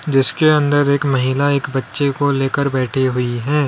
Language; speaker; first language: Hindi; native; Hindi